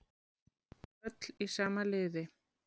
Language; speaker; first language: Icelandic; native; Icelandic